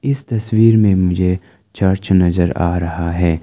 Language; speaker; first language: Hindi; non-native, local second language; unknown